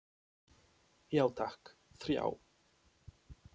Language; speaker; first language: Icelandic; non-native, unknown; Polish